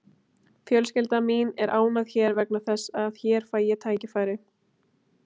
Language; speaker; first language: Icelandic; native; Icelandic